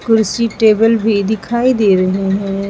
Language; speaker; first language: Hindi; native; Hindi